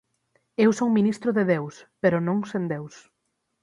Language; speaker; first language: Galician; native; Galician